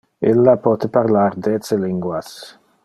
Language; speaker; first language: Interlingua; non-native, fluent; Dutch